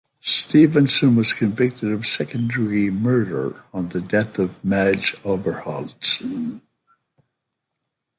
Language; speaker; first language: English; native; English